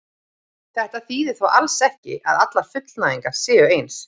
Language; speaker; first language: Icelandic; native; Icelandic